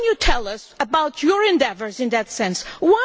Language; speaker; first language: English; non-native, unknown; Portuguese